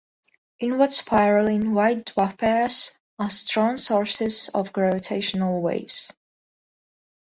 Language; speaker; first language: English; non-native, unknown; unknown